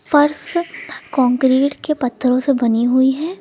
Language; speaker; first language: Hindi; native; Hindi